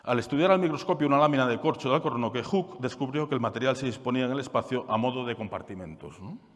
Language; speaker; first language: Spanish; non-native, local second language; Galician